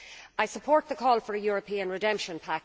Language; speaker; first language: English; native; English